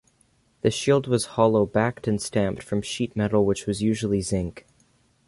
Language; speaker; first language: English; native; English